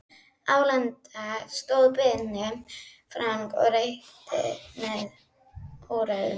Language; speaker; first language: Icelandic; native; Icelandic